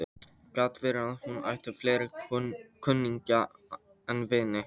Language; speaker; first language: Icelandic; non-native, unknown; Polish